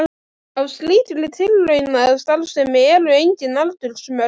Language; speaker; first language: Icelandic; native; Icelandic